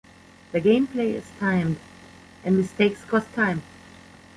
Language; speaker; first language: English; non-native, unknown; German